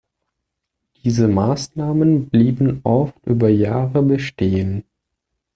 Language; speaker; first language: German; non-native, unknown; Portuguese